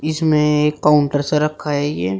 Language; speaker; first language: Hindi; native; Hindi